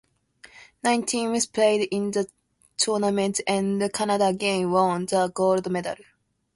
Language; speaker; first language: English; non-native, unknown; Japanese